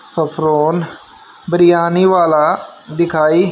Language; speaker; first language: Hindi; native; Hindi